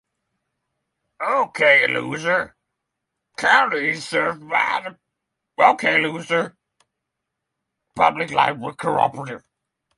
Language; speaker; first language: English; non-native, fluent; Norwegian